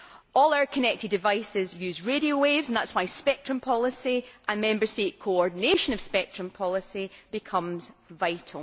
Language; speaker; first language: English; native; English